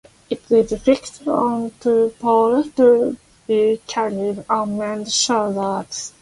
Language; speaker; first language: English; non-native, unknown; Japanese